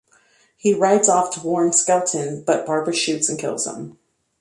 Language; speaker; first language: English; native; English